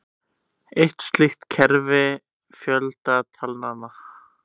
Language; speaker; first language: Icelandic; native; Icelandic